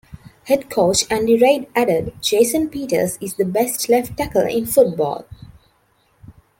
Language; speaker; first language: English; non-native, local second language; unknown